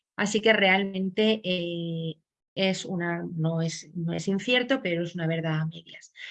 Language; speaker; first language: Spanish; native; Spanish